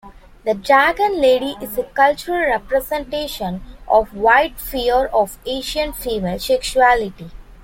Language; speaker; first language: English; non-native, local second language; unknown